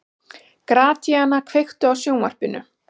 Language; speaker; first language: Icelandic; native; Icelandic